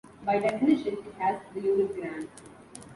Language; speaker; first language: English; non-native, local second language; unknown